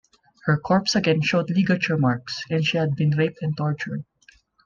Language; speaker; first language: English; non-native, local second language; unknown